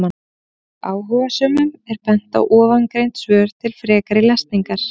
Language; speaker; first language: Icelandic; native; Icelandic